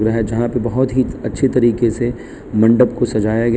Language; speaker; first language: Hindi; non-native, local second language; Gujarati